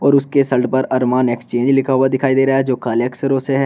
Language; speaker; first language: Hindi; native; Hindi